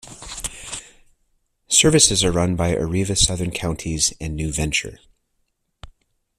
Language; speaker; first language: English; native; English